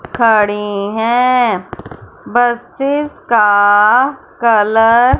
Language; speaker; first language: Hindi; non-native, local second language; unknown